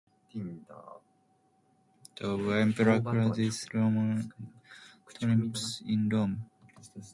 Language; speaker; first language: English; non-native, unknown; Japanese